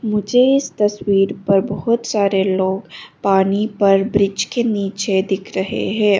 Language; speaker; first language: Hindi; non-native, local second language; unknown